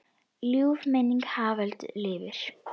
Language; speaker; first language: Icelandic; native; Icelandic